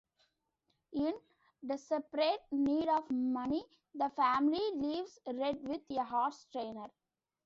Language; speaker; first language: English; non-native, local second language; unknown